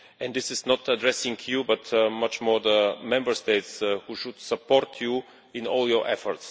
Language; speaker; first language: English; non-native, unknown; Bulgarian